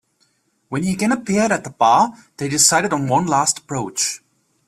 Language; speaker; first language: English; non-native, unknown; German